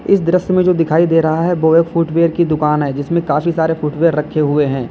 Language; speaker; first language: Hindi; native; Hindi